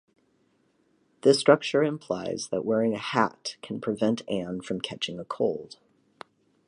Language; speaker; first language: English; native; English